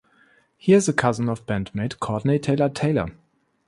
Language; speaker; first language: English; non-native, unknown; German